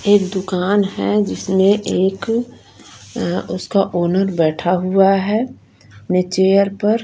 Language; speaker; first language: Hindi; non-native, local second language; Punjabi